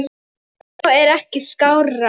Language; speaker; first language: Icelandic; non-native, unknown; Polish